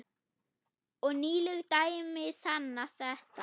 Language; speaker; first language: Icelandic; non-native, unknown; German